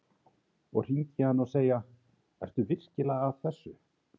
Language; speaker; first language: Icelandic; native; Icelandic